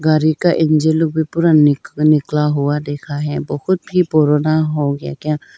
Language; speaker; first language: Hindi; non-native, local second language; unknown